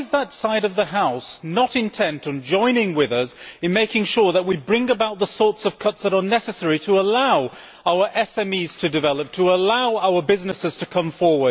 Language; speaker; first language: English; native; English